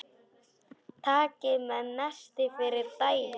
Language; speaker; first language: Icelandic; non-native, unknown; Polish